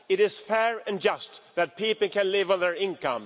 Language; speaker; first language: English; non-native, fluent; Swedish